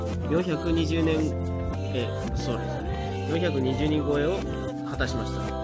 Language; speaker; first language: Japanese; native; Japanese